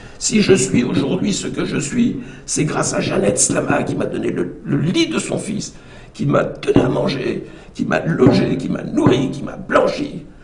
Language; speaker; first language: French; native; French